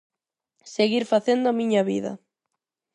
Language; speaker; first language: Galician; non-native, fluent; Spanish